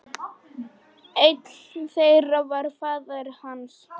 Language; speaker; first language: Icelandic; non-native, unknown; Polish